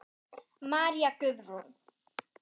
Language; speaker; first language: Icelandic; non-native, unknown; German